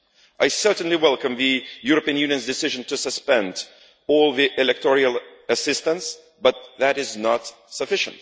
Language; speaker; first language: English; non-native, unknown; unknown